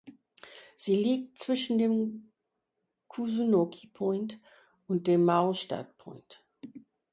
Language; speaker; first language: German; non-native, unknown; English